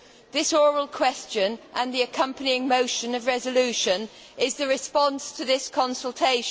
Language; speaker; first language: English; native; English